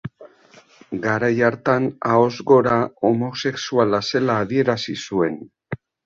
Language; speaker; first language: Basque; native; Basque